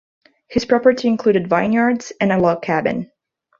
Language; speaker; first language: English; non-native, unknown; Portuguese